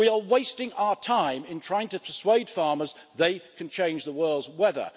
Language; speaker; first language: English; native; English